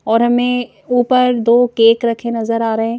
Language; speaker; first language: Hindi; native; Hindi